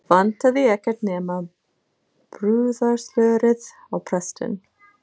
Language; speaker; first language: Icelandic; non-native, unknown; English